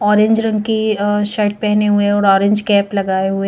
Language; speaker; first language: Hindi; native; Hindi